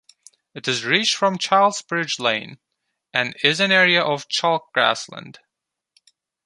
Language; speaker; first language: English; non-native, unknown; Turkish